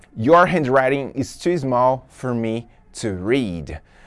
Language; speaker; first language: English; non-native, fluent; Portuguese